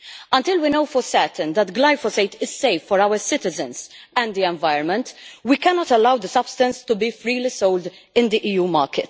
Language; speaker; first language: English; non-native, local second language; Maltese